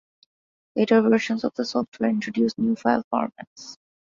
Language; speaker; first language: English; non-native, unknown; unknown